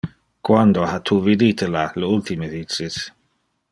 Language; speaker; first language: Interlingua; non-native, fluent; Dutch